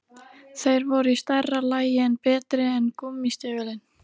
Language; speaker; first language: Icelandic; native; Icelandic